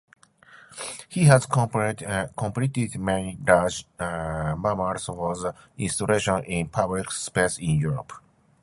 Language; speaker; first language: English; non-native, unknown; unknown